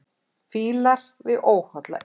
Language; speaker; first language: Icelandic; native; Icelandic